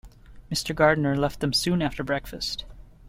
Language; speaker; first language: English; native; English